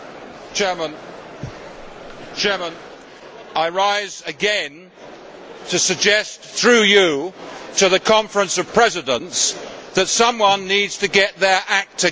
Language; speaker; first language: English; native; English